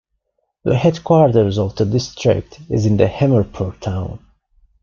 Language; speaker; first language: English; non-native, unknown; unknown